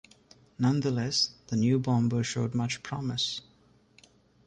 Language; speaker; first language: English; non-native, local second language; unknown